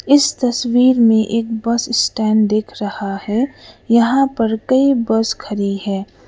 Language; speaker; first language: Hindi; non-native, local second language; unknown